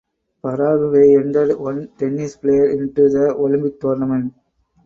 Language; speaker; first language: English; non-native, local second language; Tamil